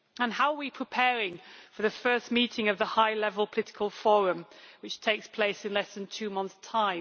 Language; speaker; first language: English; native; English